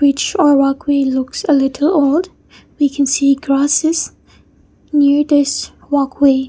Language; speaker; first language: English; non-native, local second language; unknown